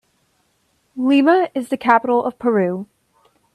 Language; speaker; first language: English; native; English